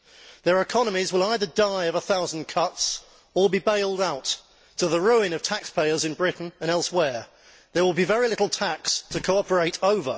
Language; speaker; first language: English; native; English